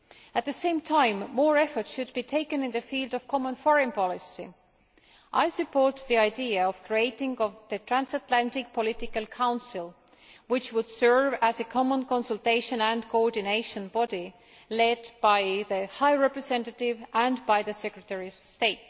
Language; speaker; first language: English; non-native, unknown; Estonian